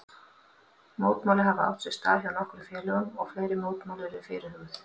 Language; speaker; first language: Icelandic; native; Icelandic